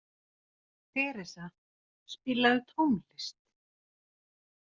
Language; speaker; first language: Icelandic; non-native, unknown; Finnish